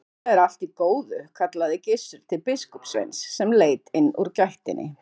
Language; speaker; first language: Icelandic; native; Icelandic